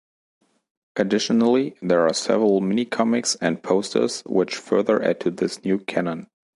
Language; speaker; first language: English; non-native, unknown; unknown